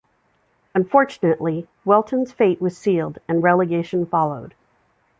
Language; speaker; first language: English; native; English